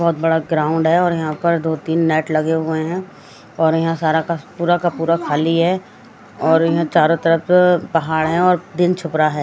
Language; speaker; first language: Hindi; non-native, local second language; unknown